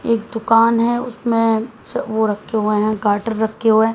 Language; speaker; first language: Hindi; native; Hindi